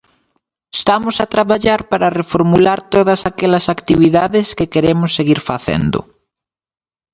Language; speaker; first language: Galician; native; Galician